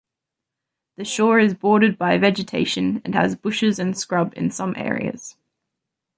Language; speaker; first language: English; native; English